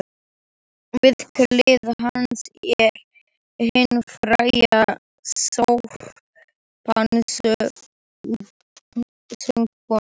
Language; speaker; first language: Icelandic; non-native, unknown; Slovak